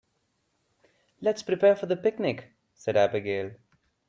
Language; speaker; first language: English; non-native, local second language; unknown